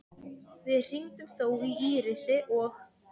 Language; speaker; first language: Icelandic; non-native, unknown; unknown